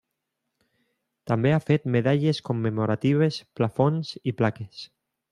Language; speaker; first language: Catalan; non-native, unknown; Spanish